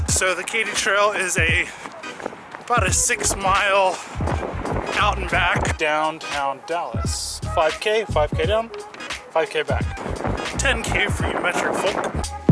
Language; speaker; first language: English; native; English